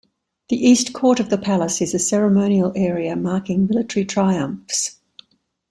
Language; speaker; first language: English; native; English